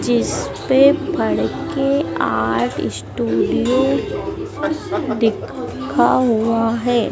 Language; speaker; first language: Hindi; native; Hindi